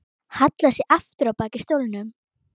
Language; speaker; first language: Icelandic; native; Icelandic